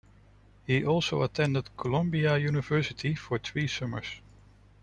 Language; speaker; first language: English; non-native, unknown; Dutch